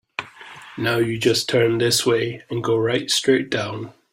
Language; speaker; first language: English; native; English